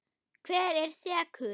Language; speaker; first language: Icelandic; non-native, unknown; German